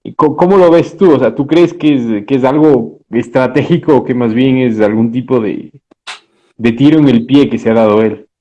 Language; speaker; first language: Spanish; native; Spanish